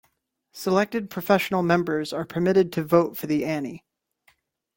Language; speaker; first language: English; native; English